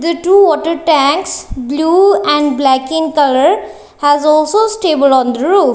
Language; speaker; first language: English; non-native, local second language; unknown